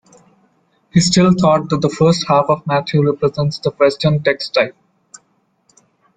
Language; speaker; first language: English; non-native, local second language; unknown